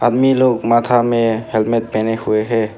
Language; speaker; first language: Hindi; non-native, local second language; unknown